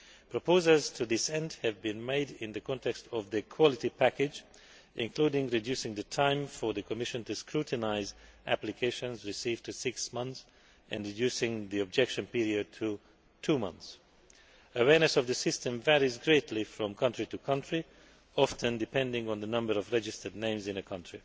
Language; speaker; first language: English; non-native, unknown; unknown